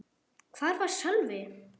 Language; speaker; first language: Icelandic; non-native, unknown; German